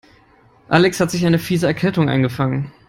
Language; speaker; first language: English; non-native, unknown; German